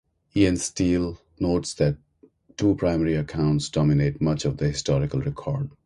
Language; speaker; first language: English; non-native, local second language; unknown